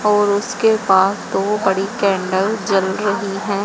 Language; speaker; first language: Hindi; native; Hindi